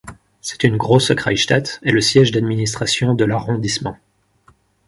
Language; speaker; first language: French; native; French